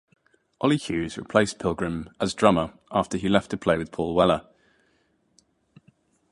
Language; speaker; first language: English; native; English